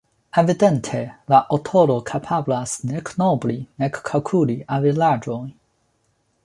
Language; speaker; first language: Esperanto; non-native, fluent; Chinese